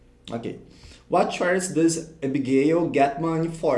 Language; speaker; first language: English; non-native, fluent; Portuguese